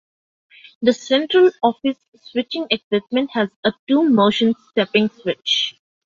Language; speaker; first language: English; non-native, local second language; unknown